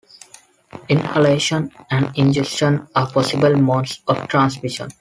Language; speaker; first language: English; non-native, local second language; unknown